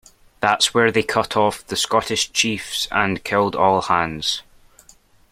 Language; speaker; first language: English; native; English